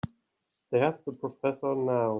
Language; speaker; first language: English; native; English